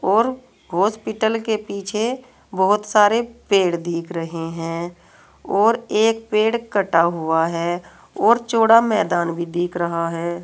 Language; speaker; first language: Hindi; native; Hindi